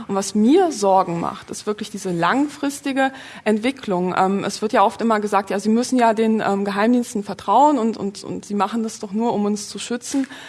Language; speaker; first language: German; early bilingual, other home language; Polish